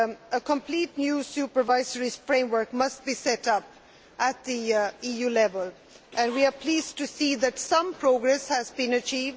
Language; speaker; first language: English; non-native, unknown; Swedish